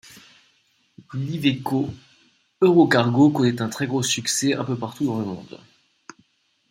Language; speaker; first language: French; native; French